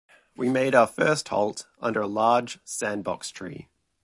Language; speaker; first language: English; native; English